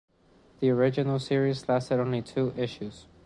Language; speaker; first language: English; non-native, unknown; Spanish